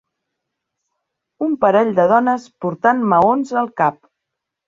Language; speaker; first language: Catalan; native; Catalan